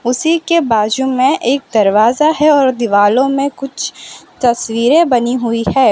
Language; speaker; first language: Hindi; non-native, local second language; Gujarati